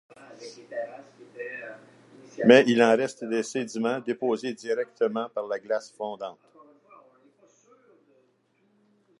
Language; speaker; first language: French; native; French